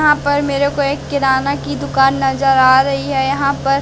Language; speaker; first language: Hindi; native; Hindi